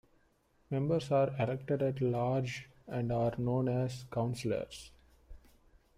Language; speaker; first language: English; non-native, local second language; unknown